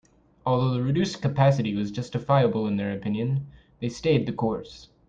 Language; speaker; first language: English; native; English